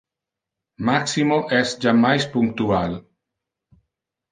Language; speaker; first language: Interlingua; non-native, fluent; Italian